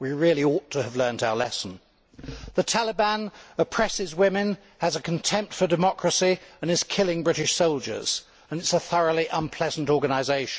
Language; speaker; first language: English; native; English